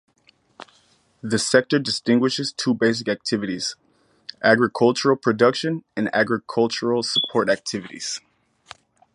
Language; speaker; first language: English; native; English